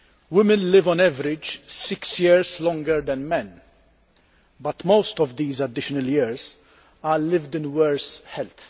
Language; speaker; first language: English; non-native, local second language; Maltese